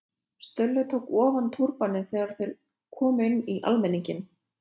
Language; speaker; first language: Icelandic; non-native, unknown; Lithuanian